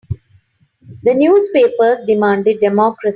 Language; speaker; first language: English; non-native, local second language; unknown